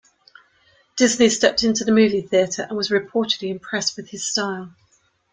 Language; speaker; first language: English; native; English